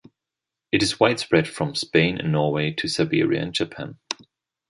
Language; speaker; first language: English; non-native, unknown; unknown